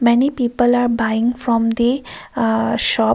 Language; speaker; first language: English; non-native, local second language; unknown